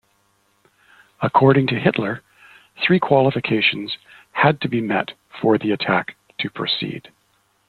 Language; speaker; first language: English; native; English